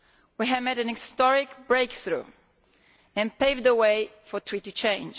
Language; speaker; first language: English; non-native, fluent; Italian